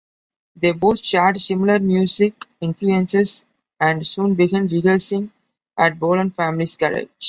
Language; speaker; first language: English; non-native, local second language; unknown